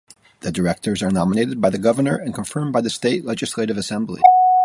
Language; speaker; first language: English; native; English